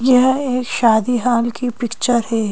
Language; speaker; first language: Hindi; native; Hindi